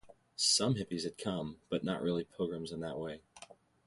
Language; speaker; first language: English; native; English